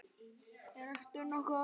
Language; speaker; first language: Icelandic; native; Icelandic